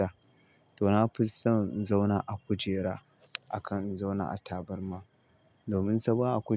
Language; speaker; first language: Hausa; native; Hausa